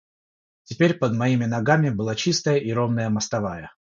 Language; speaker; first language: Russian; non-native, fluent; Georgian